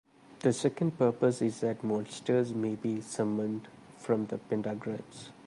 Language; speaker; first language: English; non-native, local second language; Malayalam